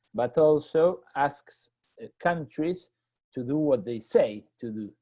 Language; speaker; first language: English; non-native, fluent; Spanish